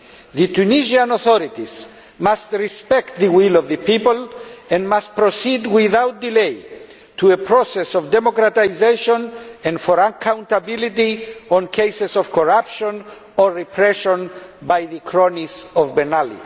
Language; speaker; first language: English; non-native, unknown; Greek